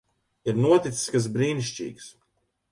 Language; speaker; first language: Latvian; native; Latvian